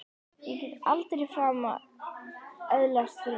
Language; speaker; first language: Icelandic; native; Icelandic